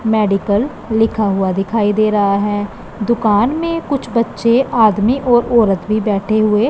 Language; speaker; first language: Hindi; non-native, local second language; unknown